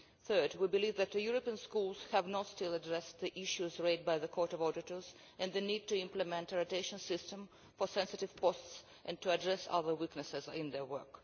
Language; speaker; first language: English; non-native, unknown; Russian